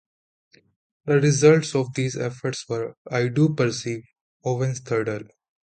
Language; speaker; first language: English; non-native, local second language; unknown